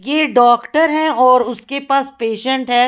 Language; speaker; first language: Hindi; native; Hindi